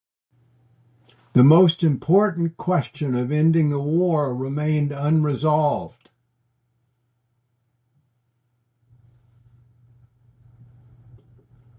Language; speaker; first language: English; native; English